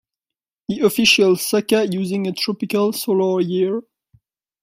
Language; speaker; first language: English; non-native, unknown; French